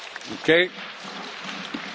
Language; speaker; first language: English; non-native, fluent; Romanian